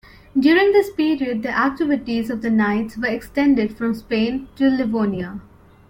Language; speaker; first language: English; non-native, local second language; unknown